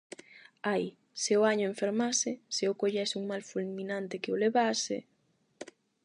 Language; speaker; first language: Galician; non-native, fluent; Spanish